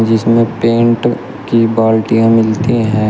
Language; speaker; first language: Hindi; native; Hindi